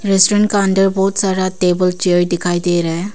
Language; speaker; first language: Hindi; non-native, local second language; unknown